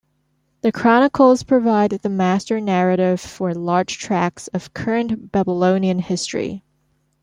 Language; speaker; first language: English; non-native, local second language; Cantonese